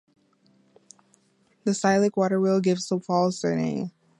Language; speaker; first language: English; native; English